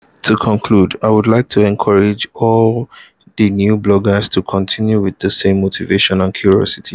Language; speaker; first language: English; non-native, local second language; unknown